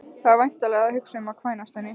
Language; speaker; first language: Icelandic; native; Icelandic